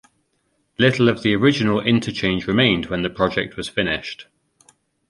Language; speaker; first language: English; native; English